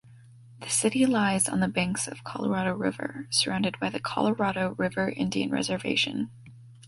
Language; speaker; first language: English; native; English